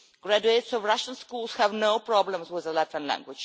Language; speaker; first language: English; non-native, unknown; Russian